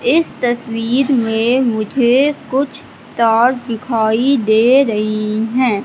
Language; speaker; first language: Hindi; native; Hindi